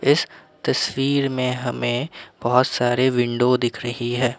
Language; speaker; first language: Hindi; non-native, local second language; Assamese